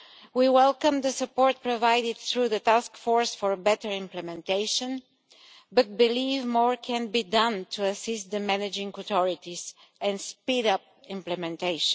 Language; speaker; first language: English; non-native, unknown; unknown